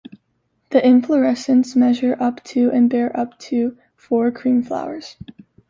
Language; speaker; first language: English; native; English